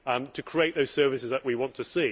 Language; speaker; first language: English; native; English